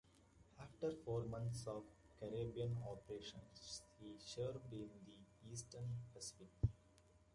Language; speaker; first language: English; native; English